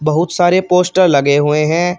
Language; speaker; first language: Hindi; native; Hindi